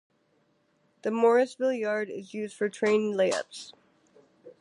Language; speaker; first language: English; native; English